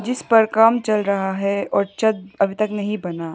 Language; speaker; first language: Hindi; non-native, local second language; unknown